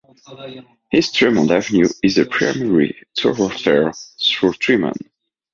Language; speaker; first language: English; non-native, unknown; French